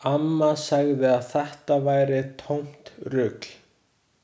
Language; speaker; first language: Icelandic; non-native, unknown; Chinese